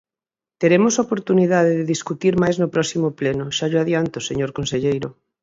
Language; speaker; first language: Galician; native; Galician